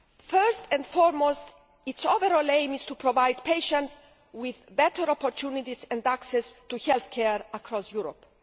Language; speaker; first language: English; non-native, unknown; Greek